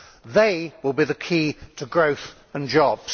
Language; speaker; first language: English; native; English